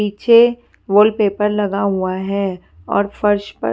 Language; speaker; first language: Hindi; non-native, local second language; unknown